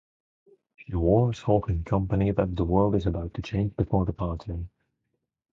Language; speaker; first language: English; non-native, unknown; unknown